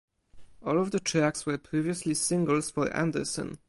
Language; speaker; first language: English; non-native, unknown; Polish